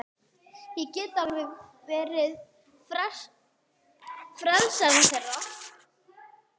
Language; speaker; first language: Icelandic; non-native, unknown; English